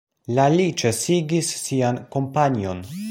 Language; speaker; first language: Esperanto; non-native, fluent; Polish